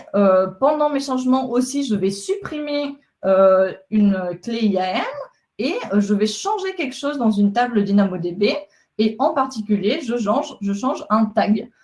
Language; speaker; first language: French; non-native, fluent; Spanish